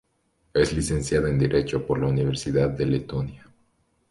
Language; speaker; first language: Spanish; native; Spanish